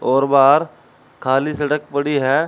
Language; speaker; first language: Hindi; native; Hindi